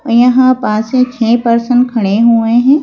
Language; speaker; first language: Hindi; native; Hindi